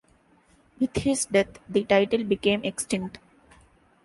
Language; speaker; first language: English; non-native, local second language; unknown